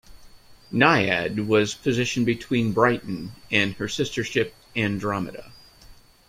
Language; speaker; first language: English; native; English